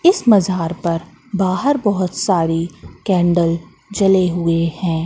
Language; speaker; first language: Hindi; native; Hindi